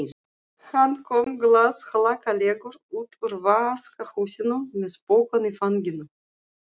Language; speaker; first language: Icelandic; non-native, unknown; Russian